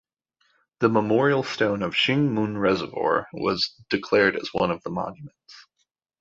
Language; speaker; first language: English; native; English